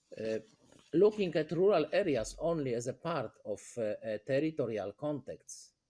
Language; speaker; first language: English; non-native, fluent; Polish